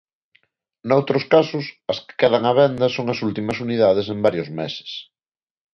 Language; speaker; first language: Galician; non-native, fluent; Spanish